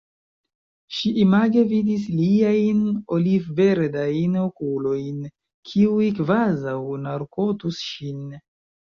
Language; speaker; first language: Esperanto; non-native, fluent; Chinese